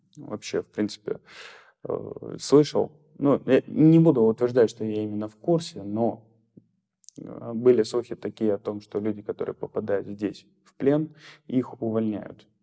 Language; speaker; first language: Russian; native; Russian